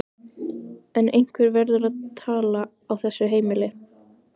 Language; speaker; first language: Icelandic; native; Icelandic